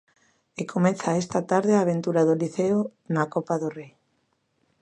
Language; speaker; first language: Galician; native; Galician